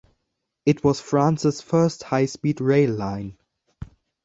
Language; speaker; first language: English; non-native, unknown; German